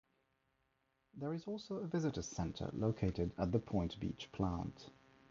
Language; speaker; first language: English; non-native, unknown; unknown